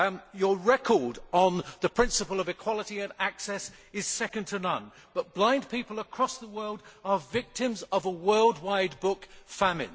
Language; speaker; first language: English; native; English